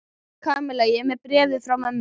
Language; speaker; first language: Icelandic; native; Icelandic